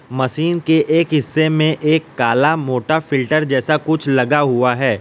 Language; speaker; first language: Hindi; non-native, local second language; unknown